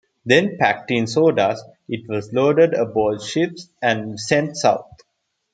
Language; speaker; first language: English; non-native, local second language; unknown